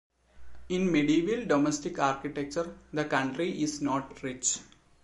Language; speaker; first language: English; non-native, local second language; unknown